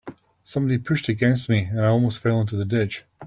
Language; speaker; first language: English; native; English